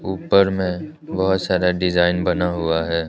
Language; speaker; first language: Hindi; early bilingual, other home language; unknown